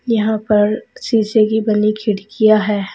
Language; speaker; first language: Hindi; native; Hindi